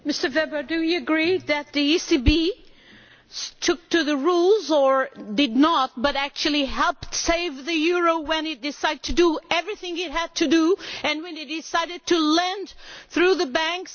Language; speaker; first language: English; non-native, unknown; Portuguese